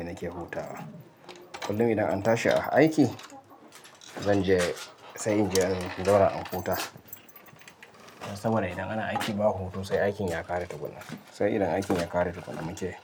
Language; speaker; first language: Hausa; native; Hausa